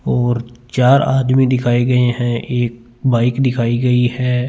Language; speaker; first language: Hindi; non-native, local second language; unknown